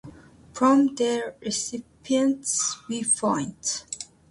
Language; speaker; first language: English; native; English